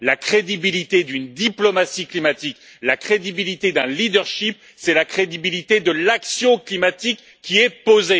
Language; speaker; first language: French; native; French